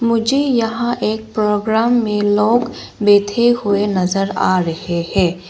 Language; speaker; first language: Hindi; non-native, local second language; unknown